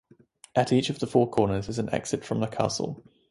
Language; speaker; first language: English; native; English